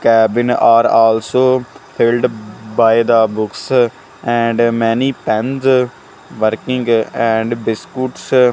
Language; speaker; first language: English; non-native, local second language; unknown